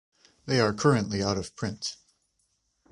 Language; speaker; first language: English; native; English